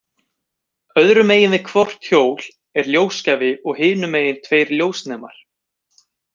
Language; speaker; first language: Icelandic; native; Icelandic